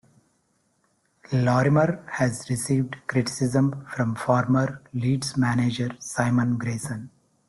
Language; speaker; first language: English; non-native, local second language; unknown